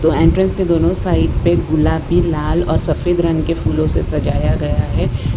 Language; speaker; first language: Hindi; non-native, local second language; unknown